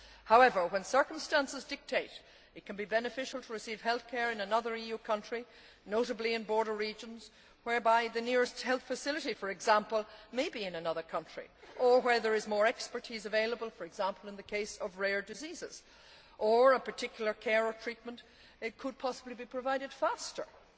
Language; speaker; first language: English; native; English